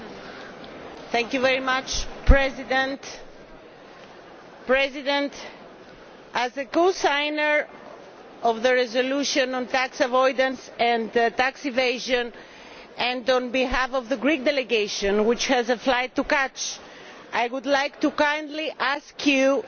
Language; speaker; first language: English; non-native, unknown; Greek